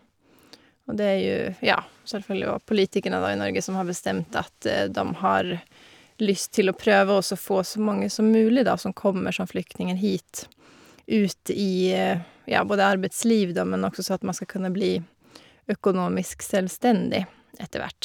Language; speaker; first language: Norwegian; non-native, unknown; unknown